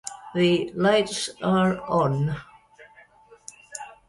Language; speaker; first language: English; native; English